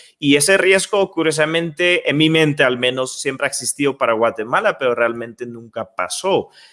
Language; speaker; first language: Spanish; non-native, fluent; Dutch